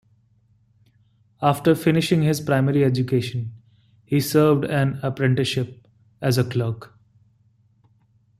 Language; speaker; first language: English; non-native, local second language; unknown